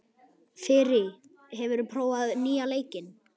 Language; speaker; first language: Icelandic; native; Icelandic